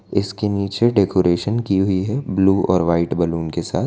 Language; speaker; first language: Hindi; non-native, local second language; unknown